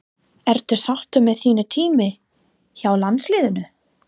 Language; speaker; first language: Icelandic; non-native, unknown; English